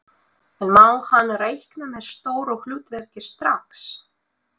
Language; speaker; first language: Icelandic; non-native, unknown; Russian